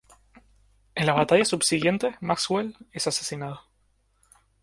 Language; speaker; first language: Spanish; native; Spanish